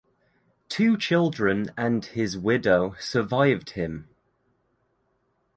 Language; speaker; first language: English; native; English